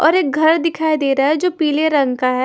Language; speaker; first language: Hindi; non-native, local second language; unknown